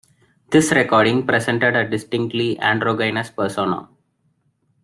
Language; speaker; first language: English; non-native, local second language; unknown